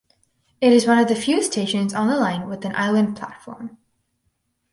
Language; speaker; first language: English; native; English